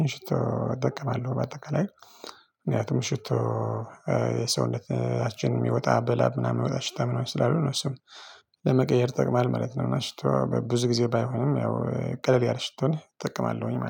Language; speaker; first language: Amharic; non-native, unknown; Tigrinya